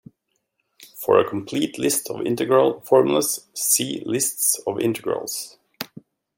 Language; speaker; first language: English; native; English